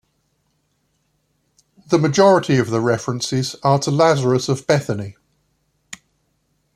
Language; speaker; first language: English; native; English